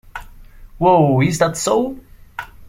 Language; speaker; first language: English; non-native, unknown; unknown